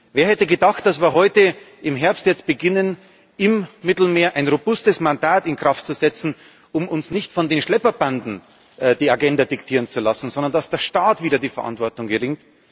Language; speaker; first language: German; native; German